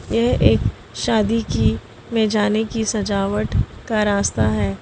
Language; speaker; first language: Hindi; non-native, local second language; Gujarati